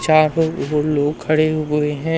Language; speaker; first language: Hindi; native; Hindi